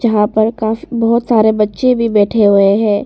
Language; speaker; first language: Hindi; early bilingual, other home language; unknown